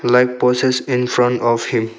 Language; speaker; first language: English; non-native, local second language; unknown